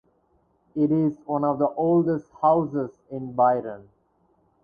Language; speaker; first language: English; non-native, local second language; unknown